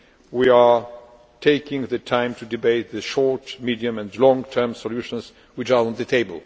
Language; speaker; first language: English; non-native, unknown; Polish